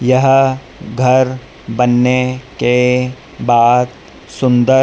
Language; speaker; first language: Hindi; native; Hindi